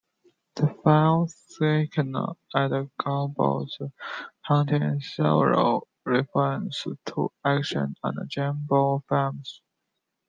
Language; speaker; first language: English; non-native, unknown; Chinese